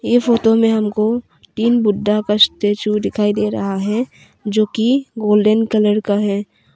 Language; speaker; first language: Hindi; early bilingual, other home language; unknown